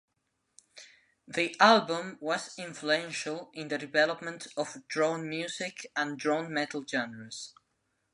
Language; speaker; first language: English; non-native, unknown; Spanish